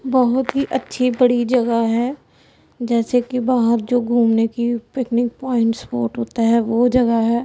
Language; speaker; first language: Hindi; non-native, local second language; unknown